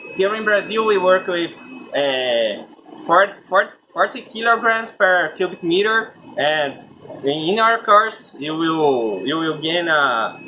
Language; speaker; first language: English; non-native, fluent; Portuguese